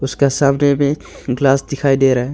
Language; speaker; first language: Hindi; non-native, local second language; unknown